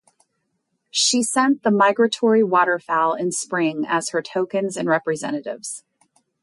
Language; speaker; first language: English; native; English